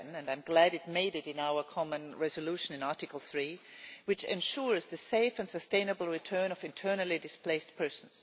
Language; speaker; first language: English; non-native, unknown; German